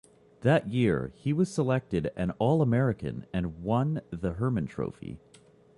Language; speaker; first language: English; native; English